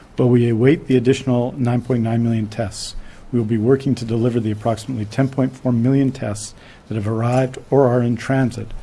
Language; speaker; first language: English; native; English